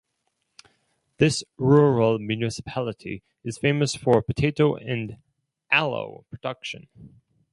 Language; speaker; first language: English; non-native, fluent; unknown